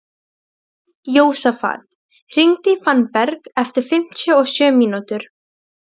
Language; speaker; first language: Icelandic; non-native, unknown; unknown